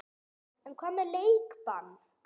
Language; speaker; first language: Icelandic; non-native, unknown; English